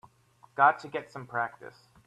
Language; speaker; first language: English; native; English